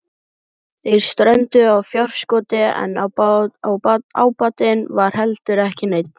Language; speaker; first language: Icelandic; native; Icelandic